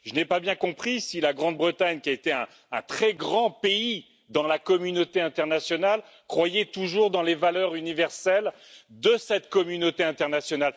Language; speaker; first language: French; native; French